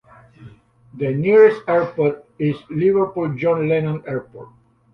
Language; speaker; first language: English; native; English